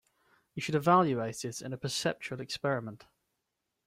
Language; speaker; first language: English; native; English